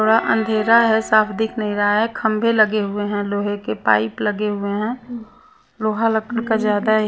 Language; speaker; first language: Hindi; non-native, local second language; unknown